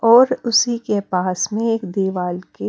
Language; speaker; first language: Hindi; non-native, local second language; Punjabi